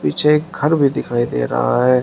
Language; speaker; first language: Hindi; native; Hindi